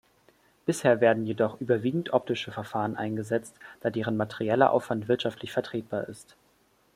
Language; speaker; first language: German; native; German